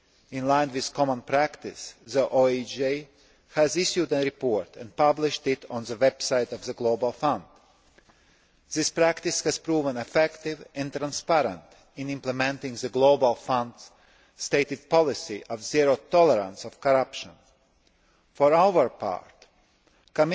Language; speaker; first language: English; non-native, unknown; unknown